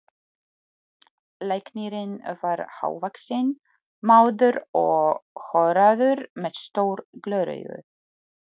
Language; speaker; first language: Icelandic; non-native, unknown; Polish